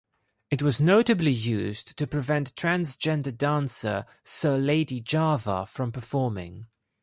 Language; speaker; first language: English; non-native, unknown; Greek